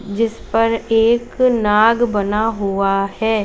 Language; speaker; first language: Hindi; native; Hindi